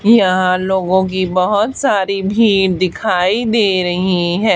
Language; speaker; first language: Hindi; native; Hindi